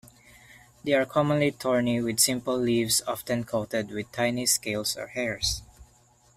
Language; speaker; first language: English; non-native, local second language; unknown